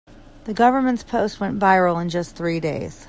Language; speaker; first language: English; native; English